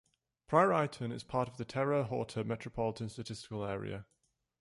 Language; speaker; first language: English; native; English